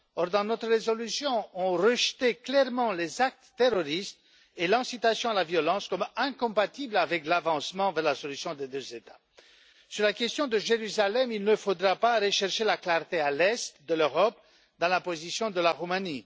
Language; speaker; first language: French; non-native, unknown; Romanian